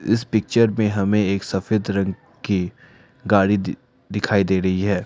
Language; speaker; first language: Hindi; non-native, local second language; Assamese